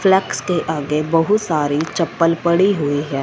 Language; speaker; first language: Hindi; non-native, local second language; Punjabi